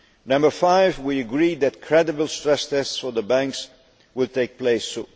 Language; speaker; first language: English; non-native, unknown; Dutch